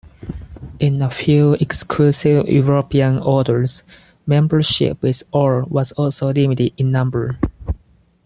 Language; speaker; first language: English; non-native, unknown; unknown